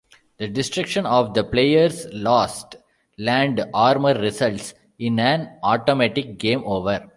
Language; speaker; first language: English; non-native, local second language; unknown